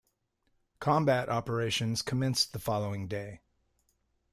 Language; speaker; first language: English; native; English